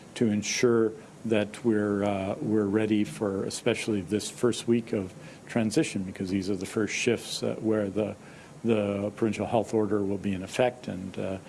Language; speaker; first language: English; native; English